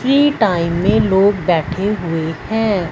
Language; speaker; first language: Hindi; non-native, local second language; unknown